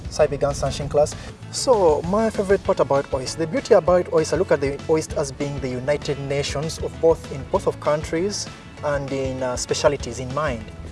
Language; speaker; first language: English; non-native, local second language; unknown